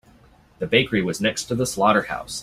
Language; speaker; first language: English; native; English